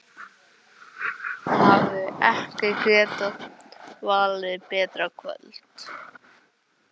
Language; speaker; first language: Icelandic; non-native, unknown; English